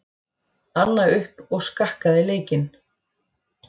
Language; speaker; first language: Icelandic; native; Icelandic